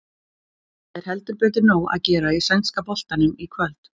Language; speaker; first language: Icelandic; native; Icelandic